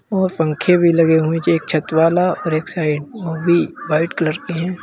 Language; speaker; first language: Hindi; native; Hindi